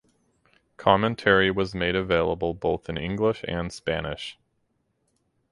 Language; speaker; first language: English; native; English